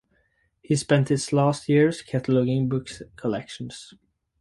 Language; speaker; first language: English; native; English